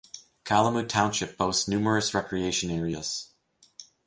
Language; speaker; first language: English; native; English